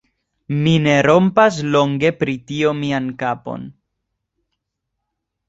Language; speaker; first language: Esperanto; non-native, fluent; Spanish